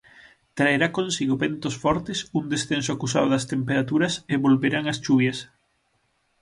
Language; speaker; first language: Galician; native; Galician